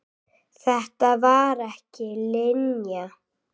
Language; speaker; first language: Icelandic; native; Icelandic